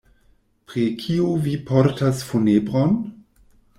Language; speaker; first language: Esperanto; non-native, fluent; German